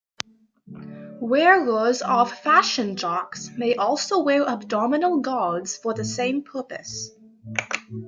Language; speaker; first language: English; native; English